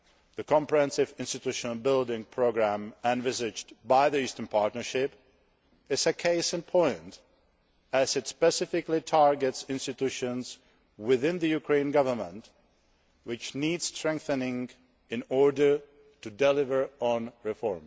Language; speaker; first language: English; non-native, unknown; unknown